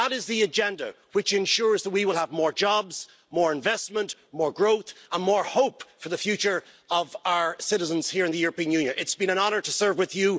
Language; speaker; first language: English; native; English